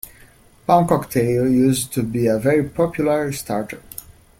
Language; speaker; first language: English; native; English